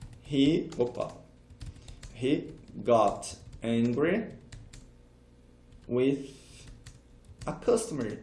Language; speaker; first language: English; non-native, fluent; Portuguese